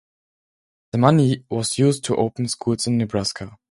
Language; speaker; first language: English; non-native, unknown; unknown